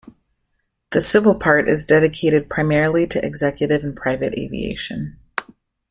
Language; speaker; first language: English; native; English